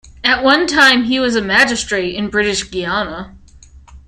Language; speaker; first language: English; native; English